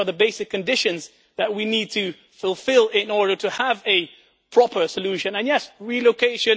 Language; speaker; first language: English; non-native, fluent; Dutch